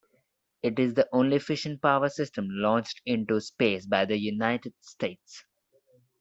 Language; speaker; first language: English; non-native, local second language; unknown